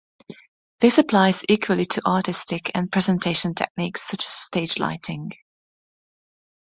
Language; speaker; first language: English; non-native, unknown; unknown